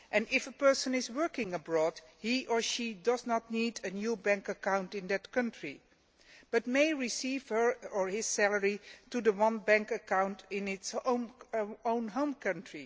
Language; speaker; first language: English; non-native, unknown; Dutch